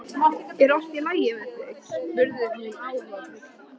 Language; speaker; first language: Icelandic; native; Icelandic